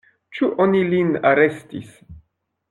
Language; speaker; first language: Esperanto; non-native, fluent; French